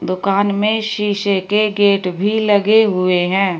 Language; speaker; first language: Hindi; native; Hindi